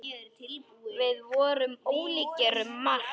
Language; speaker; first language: Icelandic; non-native, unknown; Polish